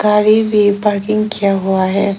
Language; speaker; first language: Hindi; non-native, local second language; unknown